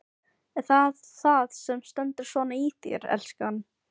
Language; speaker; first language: Icelandic; non-native, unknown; Filipino